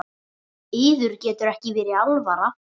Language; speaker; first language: Icelandic; native; Icelandic